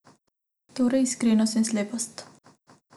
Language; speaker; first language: Slovenian; non-native, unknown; Macedonian